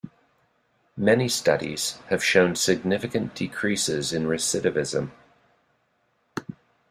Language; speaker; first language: English; native; English